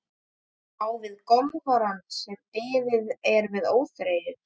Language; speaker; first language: Icelandic; native; Icelandic